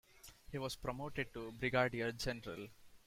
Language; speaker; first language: English; non-native, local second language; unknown